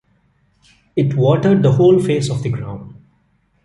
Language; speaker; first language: English; non-native, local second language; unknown